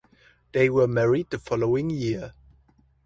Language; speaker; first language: English; non-native, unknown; German